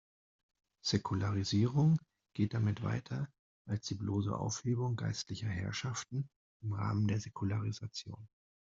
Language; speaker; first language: German; non-native, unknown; Spanish